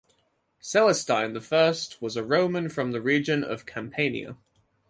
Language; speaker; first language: English; native; English